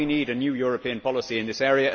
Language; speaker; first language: English; native; English